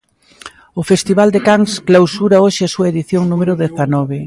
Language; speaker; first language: Galician; native; Galician